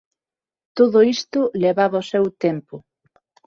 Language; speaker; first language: Galician; non-native, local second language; Spanish